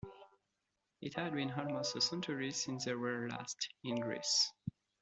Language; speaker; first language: English; non-native, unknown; French